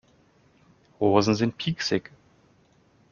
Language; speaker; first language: German; native; German